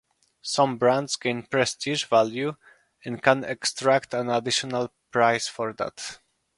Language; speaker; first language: English; non-native, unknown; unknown